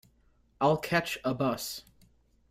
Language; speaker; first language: English; native; English